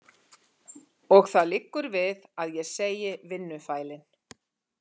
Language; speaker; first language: Icelandic; native; Icelandic